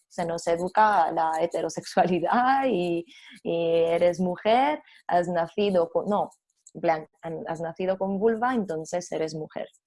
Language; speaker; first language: Spanish; non-native, fluent; Italian